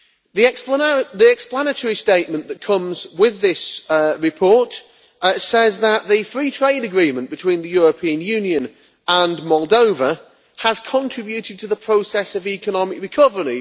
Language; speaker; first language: English; native; English